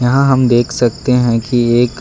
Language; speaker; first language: Hindi; non-native, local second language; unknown